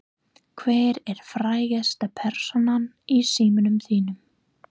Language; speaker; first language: Icelandic; non-native, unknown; English